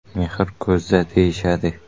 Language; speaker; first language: Uzbek; native; Uzbek